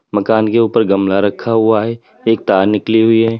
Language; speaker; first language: Hindi; native; Hindi